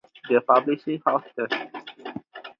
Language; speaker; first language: English; non-native, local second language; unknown